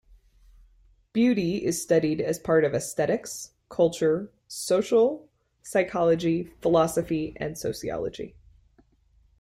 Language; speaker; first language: English; native; English